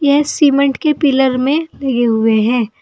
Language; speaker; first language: Hindi; native; Hindi